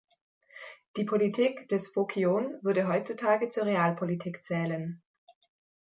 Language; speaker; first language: German; native; German